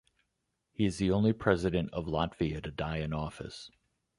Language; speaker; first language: English; native; English